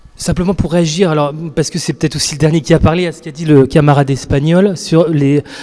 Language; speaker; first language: French; native; French